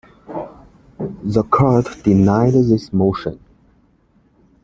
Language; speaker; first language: English; non-native, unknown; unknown